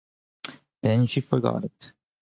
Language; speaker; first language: English; native; English